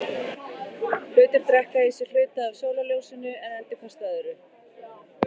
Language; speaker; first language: Icelandic; native; Icelandic